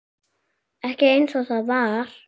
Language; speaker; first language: Icelandic; native; Icelandic